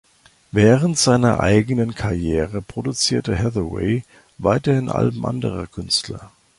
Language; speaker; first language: German; native; German